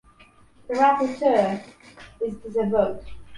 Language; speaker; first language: English; non-native, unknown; Polish